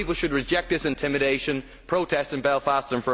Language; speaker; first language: English; native; English